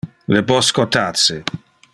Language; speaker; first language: Interlingua; non-native, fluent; Dutch